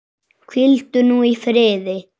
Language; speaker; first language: Icelandic; native; Icelandic